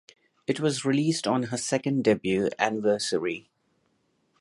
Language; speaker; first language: English; non-native, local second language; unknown